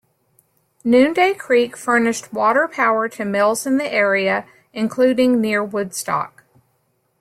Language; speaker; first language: English; native; English